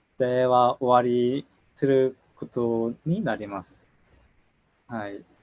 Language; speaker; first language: Japanese; non-native, fluent; Korean